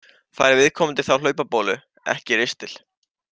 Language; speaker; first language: Icelandic; native; Icelandic